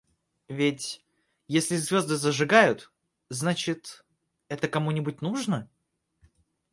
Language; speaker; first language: Russian; native; Russian